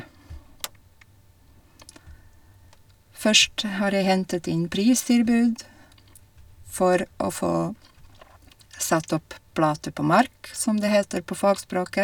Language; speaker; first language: Norwegian; non-native, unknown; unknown